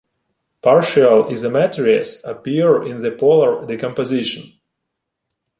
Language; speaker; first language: English; non-native, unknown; Ukrainian